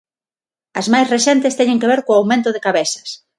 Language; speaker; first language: Galician; non-native, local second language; Spanish